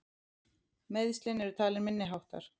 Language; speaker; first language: Icelandic; native; Icelandic